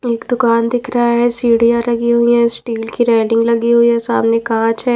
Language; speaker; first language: Hindi; non-native, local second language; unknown